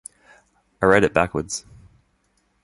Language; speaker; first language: English; native; English